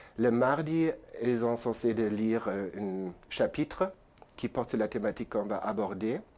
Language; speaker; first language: French; non-native, fluent; German